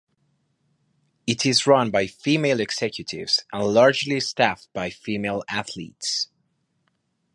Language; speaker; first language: English; non-native, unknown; Spanish